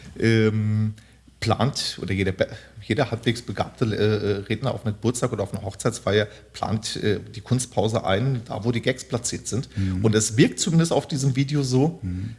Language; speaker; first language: German; early bilingual, other home language; Turkish